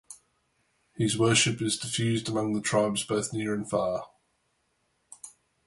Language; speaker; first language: English; native; English